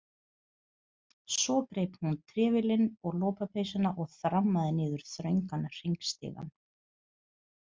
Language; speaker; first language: Icelandic; non-native, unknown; Portuguese